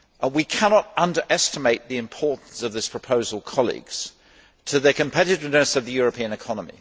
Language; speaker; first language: English; native; English